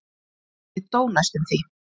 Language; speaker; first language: Icelandic; native; Icelandic